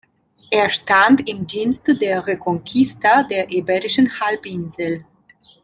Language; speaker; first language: German; non-native, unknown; Italian